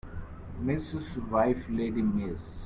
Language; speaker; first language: English; non-native, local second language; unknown